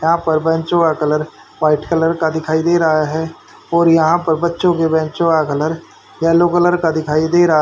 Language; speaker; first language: Hindi; native; Hindi